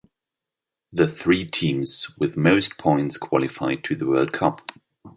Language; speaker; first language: English; non-native, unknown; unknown